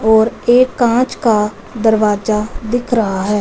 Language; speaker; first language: Hindi; non-native, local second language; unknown